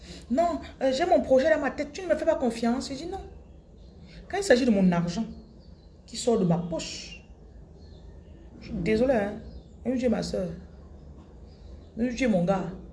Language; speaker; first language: French; non-native, local second language; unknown